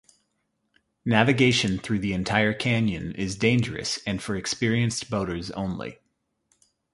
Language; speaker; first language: English; native; English